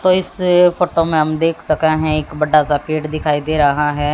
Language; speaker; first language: Hindi; native; Hindi